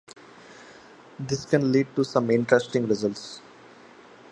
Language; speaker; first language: English; non-native, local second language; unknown